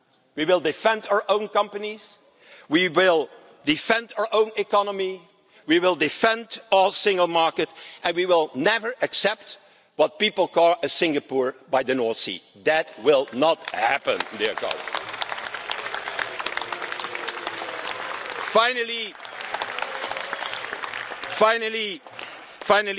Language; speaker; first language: English; non-native, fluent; Dutch